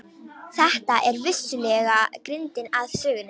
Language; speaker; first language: Icelandic; non-native, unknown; Romanian